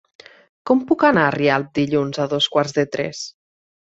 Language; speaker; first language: Catalan; native; Catalan